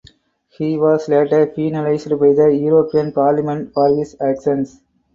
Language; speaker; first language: English; non-native, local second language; Tamil